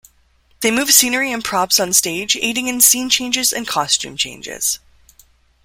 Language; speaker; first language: English; native; English